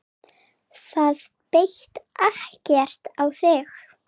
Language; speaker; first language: Icelandic; non-native, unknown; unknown